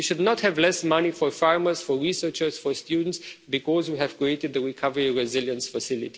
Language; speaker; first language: English; non-native, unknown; Romanian